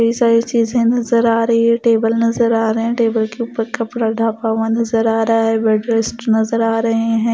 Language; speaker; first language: Hindi; non-native, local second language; Punjabi